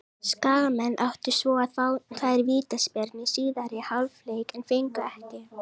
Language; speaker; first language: Icelandic; native; Icelandic